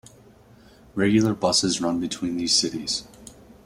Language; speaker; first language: English; native; English